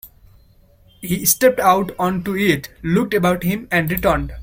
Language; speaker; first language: English; non-native, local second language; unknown